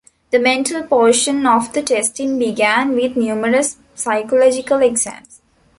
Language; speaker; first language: English; non-native, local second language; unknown